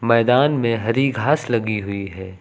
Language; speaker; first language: Hindi; native; Hindi